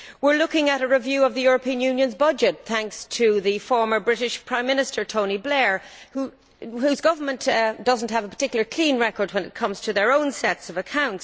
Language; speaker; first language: English; native; English